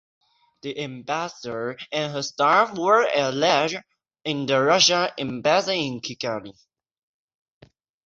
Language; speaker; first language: English; non-native, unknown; Chinese